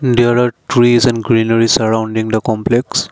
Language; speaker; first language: English; non-native, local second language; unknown